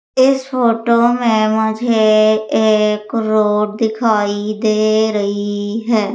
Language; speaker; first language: Hindi; native; Hindi